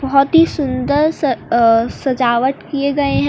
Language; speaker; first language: Hindi; native; Hindi